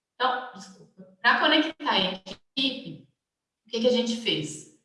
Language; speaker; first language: Portuguese; native; Portuguese